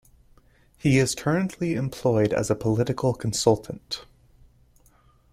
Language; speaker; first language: English; native; English